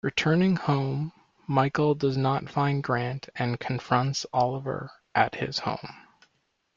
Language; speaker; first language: English; native; English